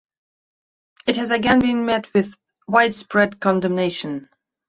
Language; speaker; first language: English; non-native, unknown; Belarusian